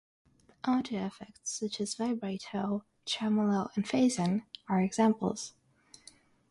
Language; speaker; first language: English; non-native, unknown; Russian